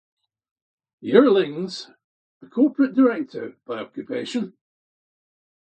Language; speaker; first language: English; native; English